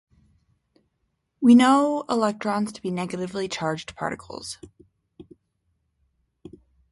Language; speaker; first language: English; native; English